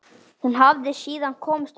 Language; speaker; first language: Icelandic; native; Icelandic